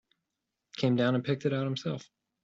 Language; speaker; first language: English; native; English